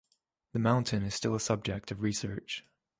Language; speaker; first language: English; native; English